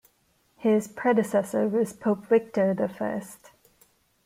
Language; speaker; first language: English; non-native, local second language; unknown